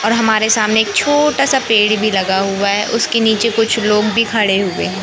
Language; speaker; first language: Hindi; native; Hindi